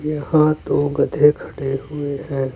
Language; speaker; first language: Hindi; native; Hindi